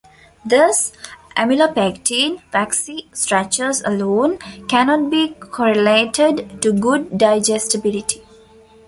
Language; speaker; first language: English; non-native, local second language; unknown